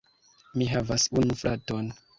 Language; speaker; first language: Esperanto; non-native, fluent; Kinyarwanda